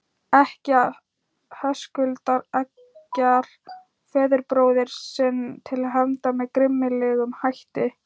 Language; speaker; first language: Icelandic; non-native, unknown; Thai